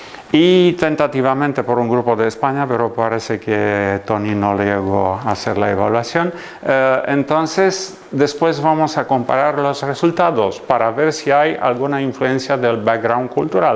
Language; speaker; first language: Spanish; non-native, fluent; Romanian